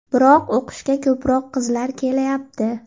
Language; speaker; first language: Uzbek; native; Uzbek